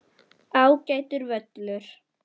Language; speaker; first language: Icelandic; native; Icelandic